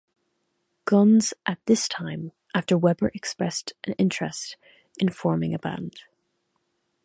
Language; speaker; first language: English; native; English